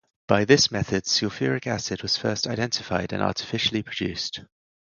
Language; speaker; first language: English; native; English